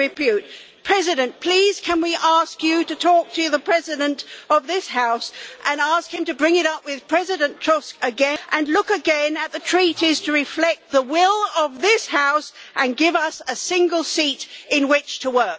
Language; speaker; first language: English; native; English